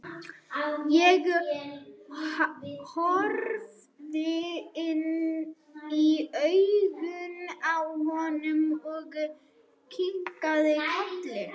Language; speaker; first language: Icelandic; non-native, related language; Swedish